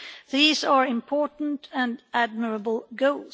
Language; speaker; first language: English; non-native, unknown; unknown